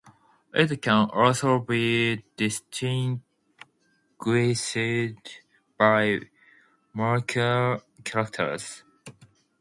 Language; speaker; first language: English; non-native, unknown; Japanese